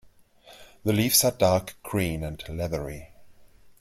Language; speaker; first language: English; non-native, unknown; German